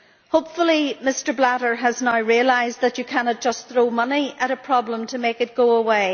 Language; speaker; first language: English; native; English